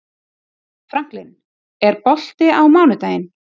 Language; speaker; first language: Icelandic; native; Icelandic